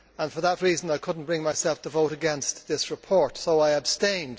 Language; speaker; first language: English; native; English